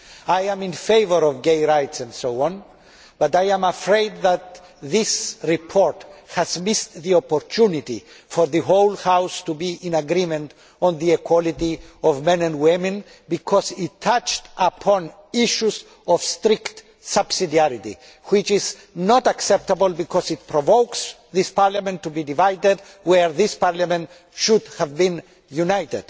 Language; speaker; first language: English; non-native, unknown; Greek